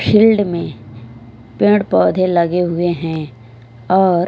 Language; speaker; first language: Hindi; non-native, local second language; Punjabi